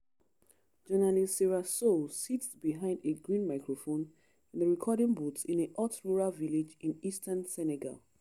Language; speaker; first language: English; non-native, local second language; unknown